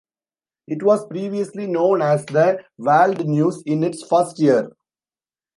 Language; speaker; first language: English; non-native, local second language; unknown